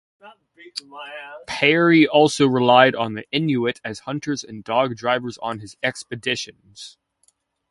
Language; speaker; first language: English; native; English